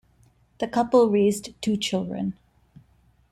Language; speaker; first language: English; non-native, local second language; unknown